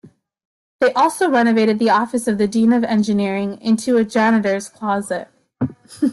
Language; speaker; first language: English; native; English